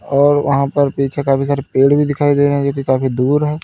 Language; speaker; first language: Hindi; native; Hindi